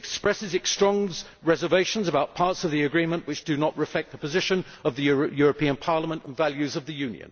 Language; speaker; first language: English; native; English